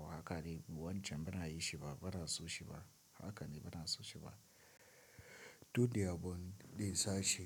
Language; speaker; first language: Hausa; non-native, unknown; Tiv